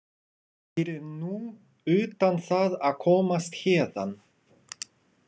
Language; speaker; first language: Icelandic; non-native, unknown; Russian